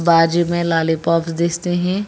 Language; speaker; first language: Hindi; non-native, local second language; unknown